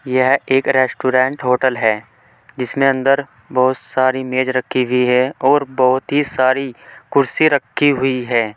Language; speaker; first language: Hindi; native; Hindi